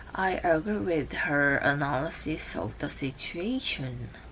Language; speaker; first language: English; non-native, learner; Korean